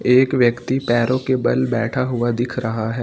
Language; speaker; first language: Hindi; native; Hindi